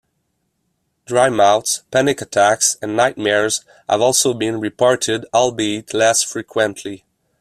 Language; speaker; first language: English; non-native, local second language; French